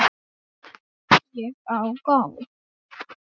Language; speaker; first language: Icelandic; native; Icelandic